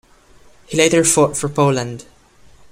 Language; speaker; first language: English; non-native, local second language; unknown